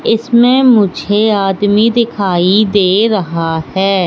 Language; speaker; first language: Hindi; native; Hindi